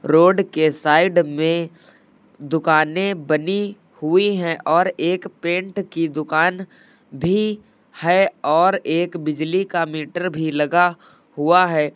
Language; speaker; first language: Hindi; native; Hindi